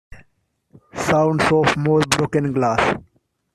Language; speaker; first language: English; non-native, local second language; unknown